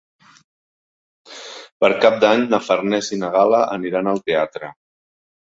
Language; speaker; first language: Catalan; native; Catalan